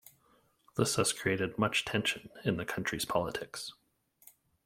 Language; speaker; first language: English; native; English